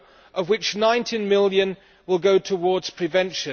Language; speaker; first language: English; non-native, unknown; German